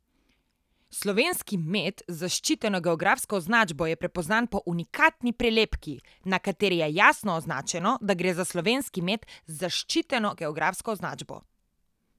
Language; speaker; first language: Slovenian; native; Slovenian